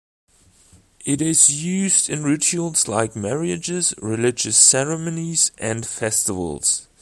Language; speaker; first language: English; non-native, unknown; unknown